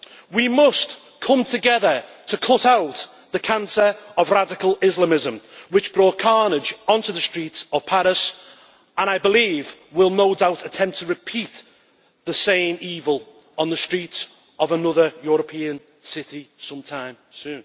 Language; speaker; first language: English; native; English